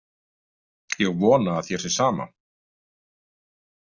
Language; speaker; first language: Icelandic; native; Icelandic